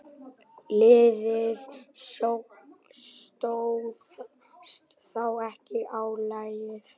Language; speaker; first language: Icelandic; native; Icelandic